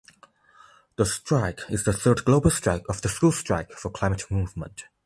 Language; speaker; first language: English; non-native, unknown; Chinese